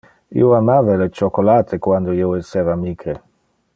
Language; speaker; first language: Interlingua; non-native, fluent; Dutch